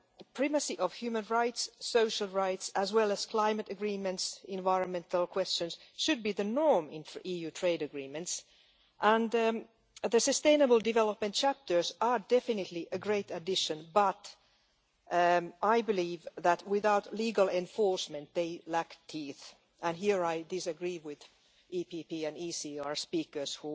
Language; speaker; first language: English; non-native, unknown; Finnish